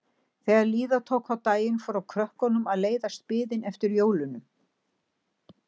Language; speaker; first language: Icelandic; native; Icelandic